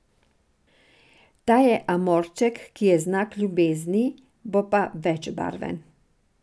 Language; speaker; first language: Slovenian; non-native, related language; Serbian